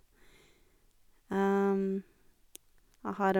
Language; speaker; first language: Norwegian; non-native, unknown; Portuguese